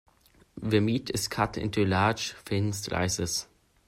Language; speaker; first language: English; non-native, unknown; German